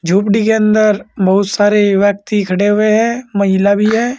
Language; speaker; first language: Hindi; native; Hindi